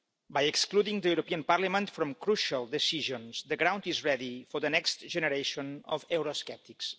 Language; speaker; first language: English; non-native, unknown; Catalan